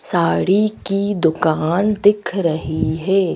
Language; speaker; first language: Hindi; native; Hindi